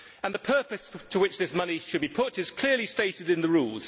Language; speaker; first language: English; native; English